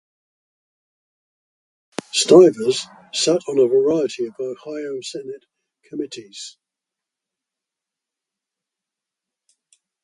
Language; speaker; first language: English; native; English